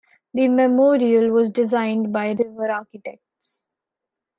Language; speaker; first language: English; non-native, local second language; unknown